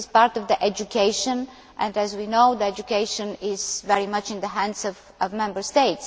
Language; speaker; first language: English; non-native, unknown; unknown